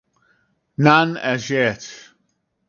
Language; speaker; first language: English; native; English